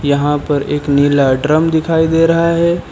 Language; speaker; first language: Hindi; native; Hindi